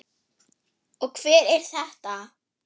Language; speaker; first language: Icelandic; non-native, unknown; German